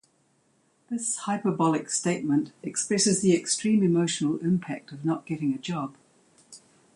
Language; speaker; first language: English; native; English